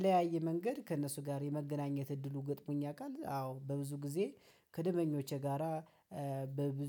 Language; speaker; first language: Amharic; native; Amharic